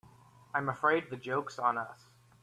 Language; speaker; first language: English; native; English